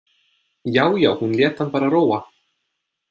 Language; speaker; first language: Icelandic; non-native, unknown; English